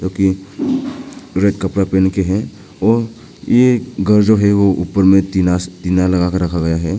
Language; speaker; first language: Hindi; non-native, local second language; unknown